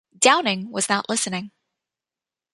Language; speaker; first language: English; native; English